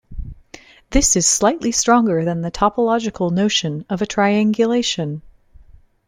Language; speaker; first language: English; native; English